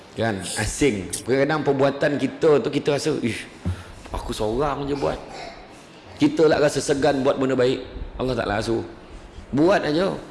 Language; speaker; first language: Malay; native; Malay